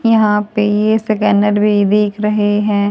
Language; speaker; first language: Hindi; native; Hindi